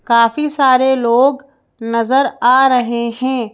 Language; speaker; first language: Hindi; native; Hindi